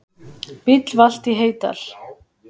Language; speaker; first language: Icelandic; native; Icelandic